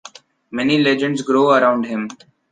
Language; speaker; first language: English; non-native, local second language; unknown